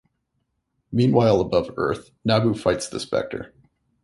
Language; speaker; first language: English; native; English